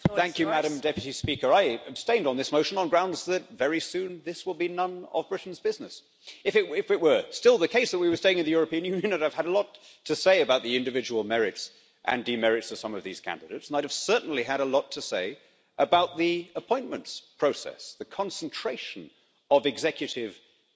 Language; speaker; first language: English; native; English